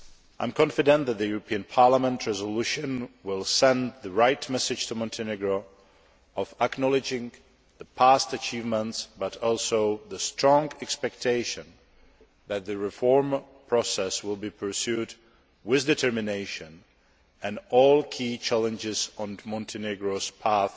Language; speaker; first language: English; non-native, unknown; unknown